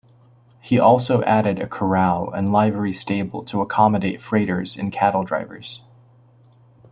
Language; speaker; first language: English; native; English